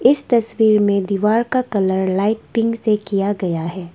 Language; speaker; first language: Hindi; non-native, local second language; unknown